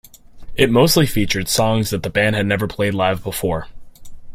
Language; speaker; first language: English; native; English